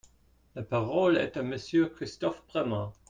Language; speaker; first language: French; non-native, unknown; English